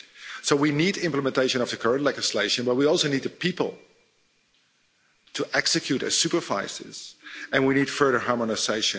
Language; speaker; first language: English; non-native, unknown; Dutch